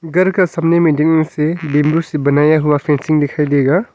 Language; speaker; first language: Hindi; non-native, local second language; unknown